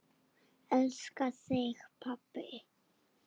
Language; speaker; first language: Icelandic; non-native, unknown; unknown